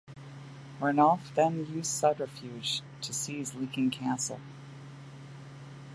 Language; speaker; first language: English; native; English